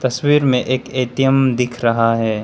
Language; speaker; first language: Hindi; non-native, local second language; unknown